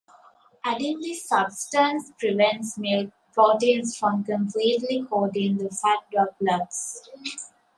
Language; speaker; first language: English; native; English